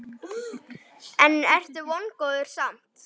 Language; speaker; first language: Icelandic; native; Icelandic